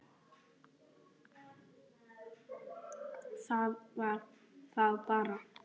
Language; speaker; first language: Icelandic; native; Icelandic